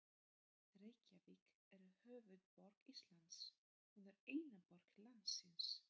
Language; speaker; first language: Icelandic; non-native, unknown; Polish